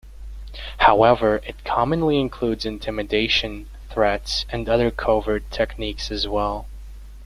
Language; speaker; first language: English; native; English